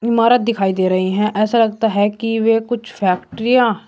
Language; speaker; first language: Hindi; native; Hindi